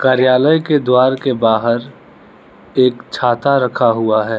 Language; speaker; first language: Hindi; non-native, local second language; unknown